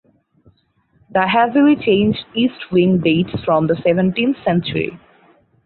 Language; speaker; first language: English; non-native, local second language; Bangla